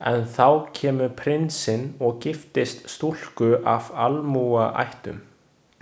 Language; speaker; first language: Icelandic; non-native, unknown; Chinese